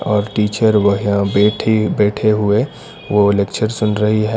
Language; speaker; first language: Hindi; non-native, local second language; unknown